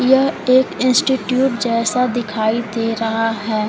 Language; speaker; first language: Hindi; native; Hindi